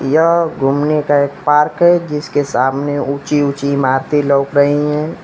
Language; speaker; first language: Hindi; native; Hindi